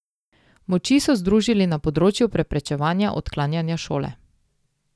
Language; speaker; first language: Slovenian; native; Slovenian